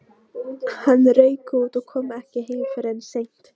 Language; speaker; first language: Icelandic; non-native, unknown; Polish